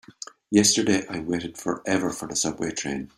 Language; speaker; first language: English; native; English